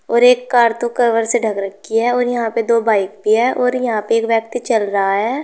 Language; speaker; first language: Hindi; native; Hindi